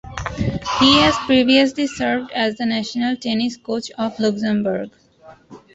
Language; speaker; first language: English; non-native, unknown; Bangla